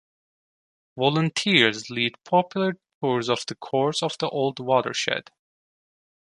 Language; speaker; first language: English; non-native, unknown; Turkish